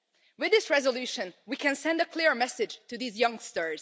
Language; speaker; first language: English; non-native, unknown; Hungarian